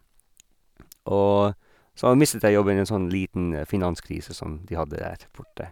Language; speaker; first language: Norwegian; non-native, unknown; English